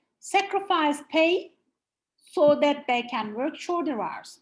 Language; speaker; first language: English; non-native, fluent; Turkish